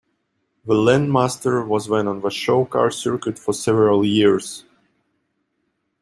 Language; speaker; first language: English; non-native, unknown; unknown